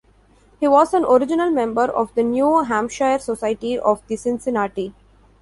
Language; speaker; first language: English; non-native, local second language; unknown